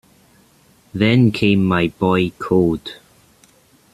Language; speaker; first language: English; native; English